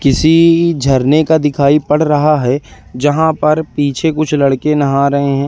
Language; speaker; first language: Hindi; native; Hindi